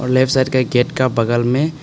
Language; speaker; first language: Hindi; non-native, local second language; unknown